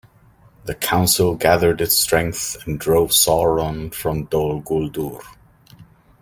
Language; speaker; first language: English; native; English